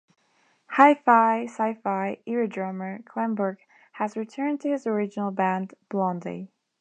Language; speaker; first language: English; non-native, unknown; Spanish